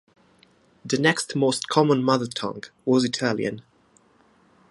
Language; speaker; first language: English; non-native, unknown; Italian